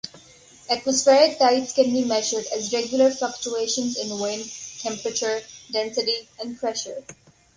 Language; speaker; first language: English; non-native, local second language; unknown